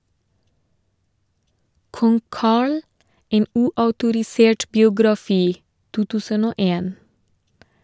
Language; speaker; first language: Norwegian; non-native, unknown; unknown